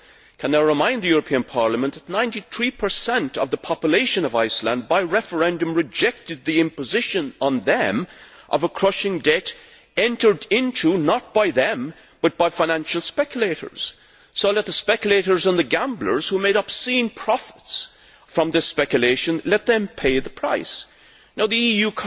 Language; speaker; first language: English; native; English